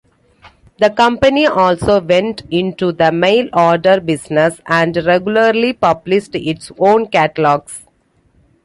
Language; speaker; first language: English; non-native, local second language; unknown